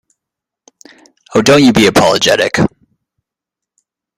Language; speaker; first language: English; native; English